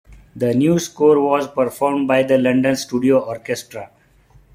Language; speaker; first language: English; non-native, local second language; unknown